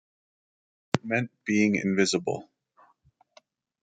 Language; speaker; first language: English; native; English